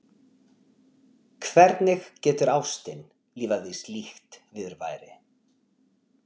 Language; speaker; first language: Icelandic; non-native, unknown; Portuguese